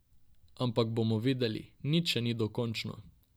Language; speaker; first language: Slovenian; non-native, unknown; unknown